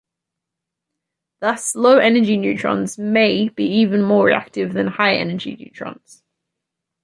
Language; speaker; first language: English; native; English